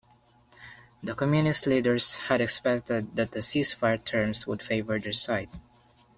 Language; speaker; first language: English; non-native, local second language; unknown